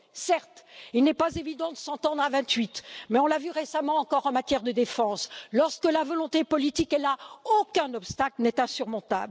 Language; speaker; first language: French; native; French